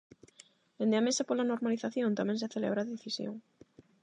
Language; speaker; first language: Galician; non-native, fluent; Spanish